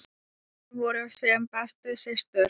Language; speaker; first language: Icelandic; non-native, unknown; Thai